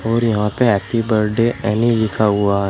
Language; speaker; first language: Hindi; native; Hindi